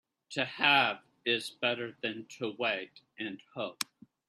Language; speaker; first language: English; native; English